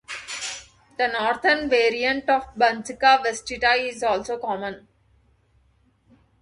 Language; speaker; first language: English; non-native, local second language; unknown